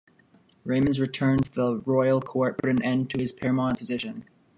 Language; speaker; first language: English; native; English